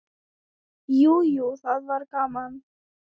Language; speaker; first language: Icelandic; non-native, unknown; Thai